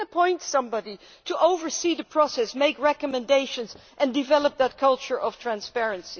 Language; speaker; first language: English; non-native, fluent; Dutch